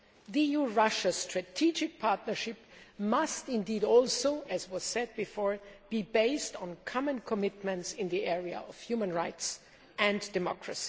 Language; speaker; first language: English; non-native, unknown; German